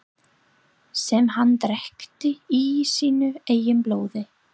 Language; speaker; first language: Icelandic; non-native, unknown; English